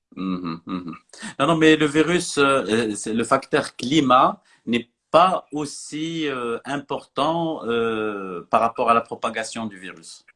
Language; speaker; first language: French; non-native, local second language; Arabic